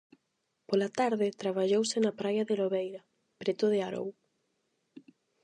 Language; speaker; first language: Galician; non-native, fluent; Spanish